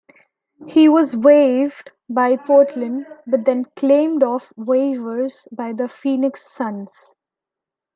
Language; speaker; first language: English; non-native, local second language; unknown